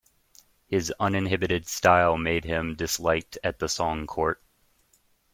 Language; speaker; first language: English; native; English